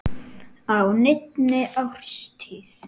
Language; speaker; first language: Icelandic; native; Icelandic